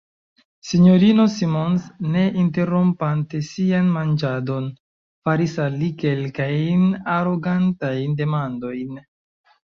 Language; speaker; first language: Esperanto; non-native, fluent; Chinese